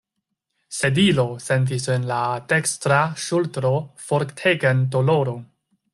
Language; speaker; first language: Esperanto; non-native, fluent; Chinese